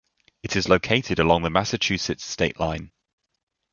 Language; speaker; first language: English; native; English